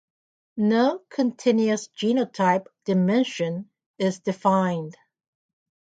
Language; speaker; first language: English; native; English